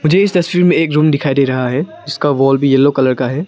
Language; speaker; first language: Hindi; non-native, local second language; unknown